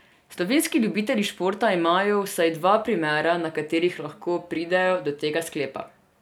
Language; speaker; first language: Slovenian; non-native, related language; Serbian